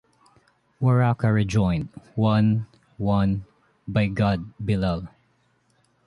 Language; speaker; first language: English; non-native, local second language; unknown